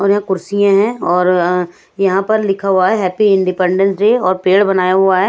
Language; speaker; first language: Hindi; non-native, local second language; Punjabi